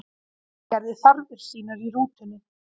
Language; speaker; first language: Icelandic; native; Icelandic